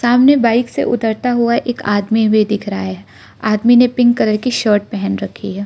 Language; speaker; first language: Hindi; non-native, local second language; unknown